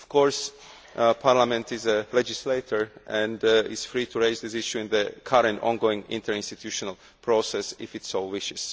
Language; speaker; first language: English; non-native, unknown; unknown